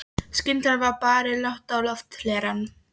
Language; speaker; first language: Icelandic; non-native, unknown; Polish